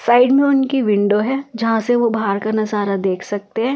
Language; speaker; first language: Hindi; native; Hindi